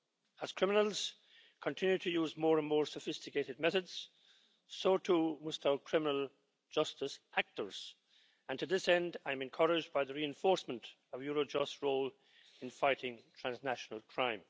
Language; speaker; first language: English; native; English